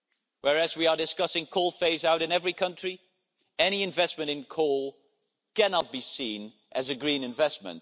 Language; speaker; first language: English; non-native, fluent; Dutch